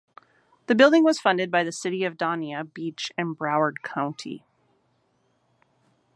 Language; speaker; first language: English; native; English